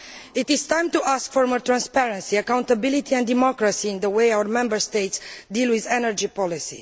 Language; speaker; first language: English; non-native, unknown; Romanian